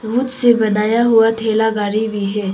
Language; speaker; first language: Hindi; non-native, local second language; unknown